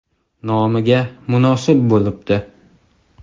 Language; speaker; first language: Uzbek; native; Uzbek